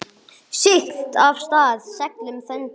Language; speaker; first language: Icelandic; non-native, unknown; English